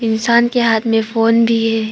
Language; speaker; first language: Hindi; non-native, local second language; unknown